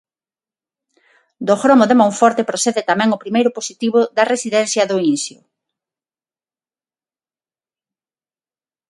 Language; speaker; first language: Galician; non-native, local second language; Spanish